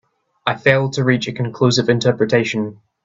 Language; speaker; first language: English; native; English